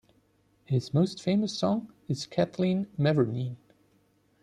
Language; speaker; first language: English; non-native, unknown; German